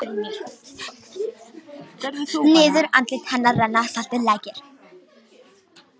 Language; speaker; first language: Icelandic; non-native, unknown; Romanian